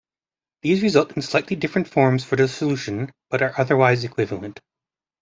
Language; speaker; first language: English; native; English